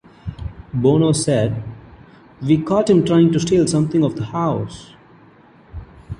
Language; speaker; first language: English; non-native, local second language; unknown